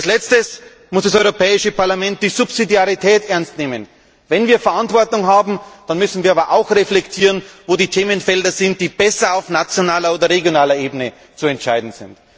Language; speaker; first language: German; native; German